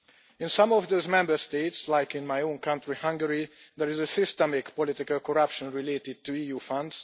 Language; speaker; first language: English; non-native, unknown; Hungarian